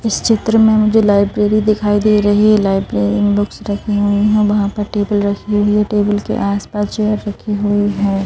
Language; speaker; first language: Hindi; native; Hindi